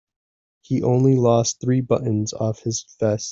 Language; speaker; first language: English; native; English